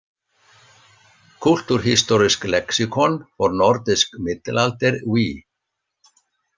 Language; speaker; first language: Icelandic; native; Icelandic